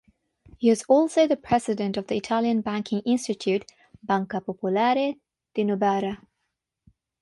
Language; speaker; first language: English; non-native, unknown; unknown